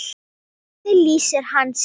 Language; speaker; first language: Icelandic; non-native, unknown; Thai